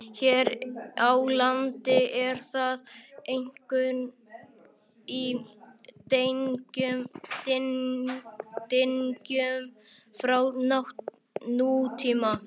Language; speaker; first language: Icelandic; native; Icelandic